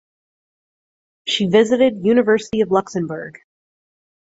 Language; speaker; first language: English; native; English